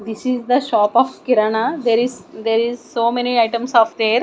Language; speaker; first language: English; non-native, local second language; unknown